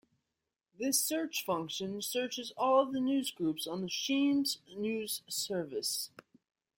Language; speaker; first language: English; native; English